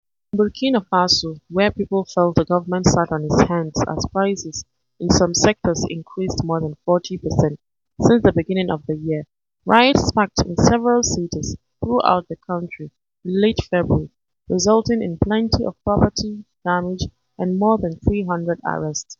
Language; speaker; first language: English; non-native, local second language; Hausa